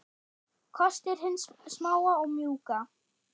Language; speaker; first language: Icelandic; non-native, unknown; German